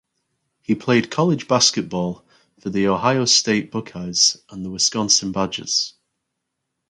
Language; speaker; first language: English; native; English